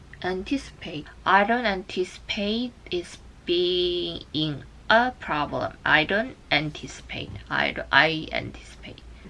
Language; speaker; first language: English; non-native, learner; Korean